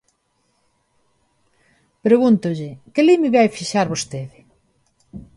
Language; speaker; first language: Galician; non-native, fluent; Spanish